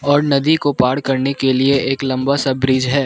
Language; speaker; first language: Hindi; non-native, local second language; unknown